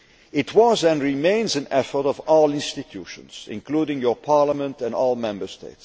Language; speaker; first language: English; non-native, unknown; Dutch